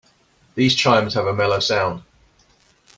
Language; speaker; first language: English; native; English